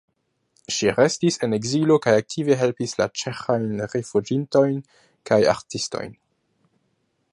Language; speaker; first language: Esperanto; non-native, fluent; French